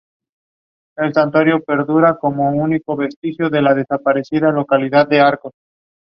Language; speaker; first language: English; non-native, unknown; Spanish